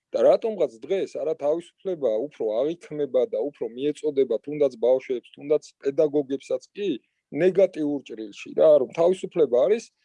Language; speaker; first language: Georgian; native; Georgian